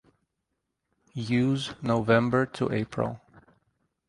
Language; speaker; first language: English; native; English